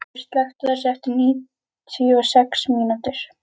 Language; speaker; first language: Icelandic; native; Icelandic